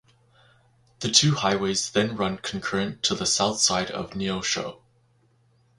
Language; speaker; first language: English; native; English